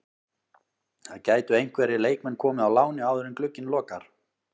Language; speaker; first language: Icelandic; native; Icelandic